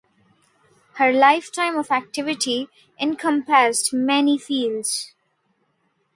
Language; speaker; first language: English; non-native, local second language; Telugu